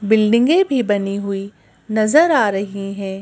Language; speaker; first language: Hindi; native; Hindi